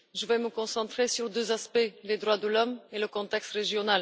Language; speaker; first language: French; non-native, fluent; Bulgarian